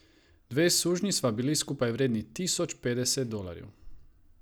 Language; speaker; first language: Slovenian; non-native, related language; Croatian